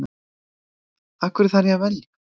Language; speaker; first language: Icelandic; native; Icelandic